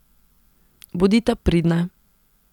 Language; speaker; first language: Slovenian; non-native, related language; Serbian